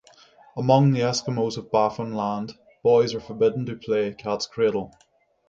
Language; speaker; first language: English; native; English